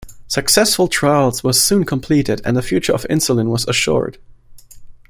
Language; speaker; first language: English; non-native, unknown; German